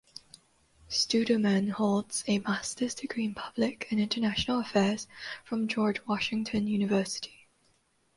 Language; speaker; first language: English; non-native, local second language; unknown